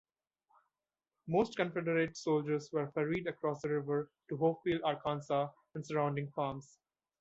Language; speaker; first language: English; non-native, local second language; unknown